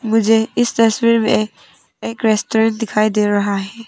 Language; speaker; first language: Hindi; non-native, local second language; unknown